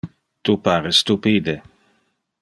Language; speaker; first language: Interlingua; non-native, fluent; Dutch